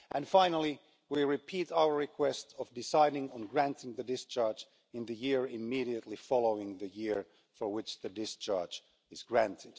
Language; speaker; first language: English; non-native, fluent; Finnish